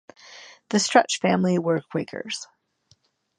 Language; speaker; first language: English; native; English